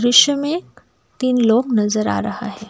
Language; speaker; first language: Hindi; non-native, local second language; Assamese